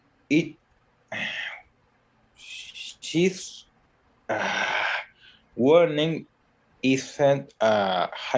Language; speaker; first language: English; non-native, learner; Spanish